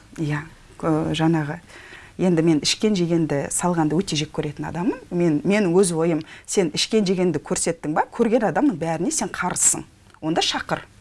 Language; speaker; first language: Kazakh; non-native, local second language; Russian